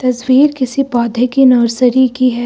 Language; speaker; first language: Hindi; native; Hindi